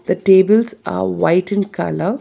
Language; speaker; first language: English; non-native, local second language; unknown